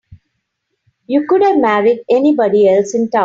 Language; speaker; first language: English; non-native, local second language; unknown